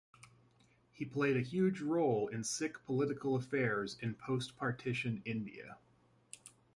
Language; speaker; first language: English; native; English